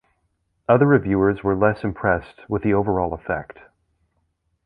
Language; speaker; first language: English; native; English